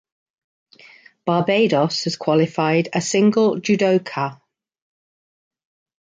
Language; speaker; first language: English; native; English